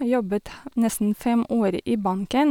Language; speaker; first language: Norwegian; non-native, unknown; Russian